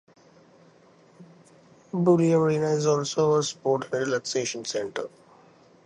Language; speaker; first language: English; non-native, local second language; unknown